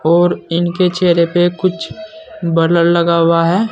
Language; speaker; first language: Hindi; native; Hindi